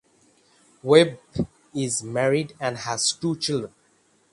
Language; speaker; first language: English; non-native, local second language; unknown